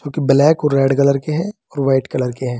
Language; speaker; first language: Hindi; native; Hindi